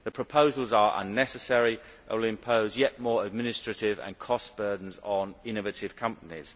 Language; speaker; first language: English; native; English